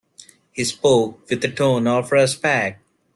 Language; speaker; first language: English; non-native, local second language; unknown